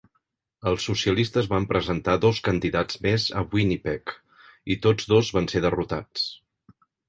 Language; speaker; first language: Catalan; native; Catalan